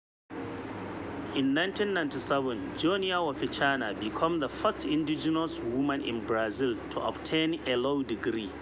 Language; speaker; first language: English; non-native, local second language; Hausa